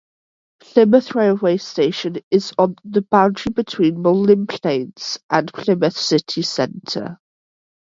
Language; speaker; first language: English; native; English